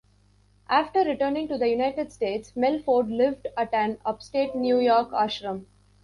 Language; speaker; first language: English; non-native, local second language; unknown